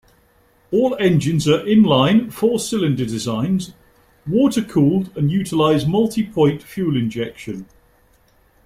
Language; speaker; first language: English; native; English